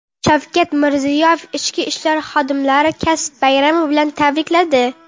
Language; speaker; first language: Uzbek; non-native, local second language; Kara-Kalpak